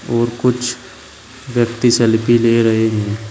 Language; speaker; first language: Hindi; native; Hindi